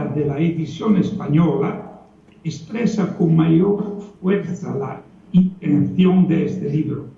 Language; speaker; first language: Spanish; non-native, related language; Italian